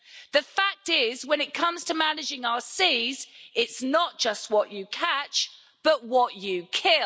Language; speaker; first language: English; native; English